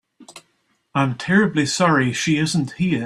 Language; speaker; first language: English; native; English